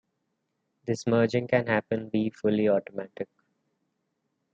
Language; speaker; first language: English; non-native, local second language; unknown